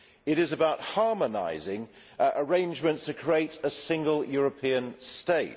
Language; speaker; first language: English; native; English